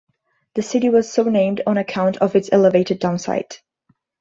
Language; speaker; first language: English; non-native, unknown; Portuguese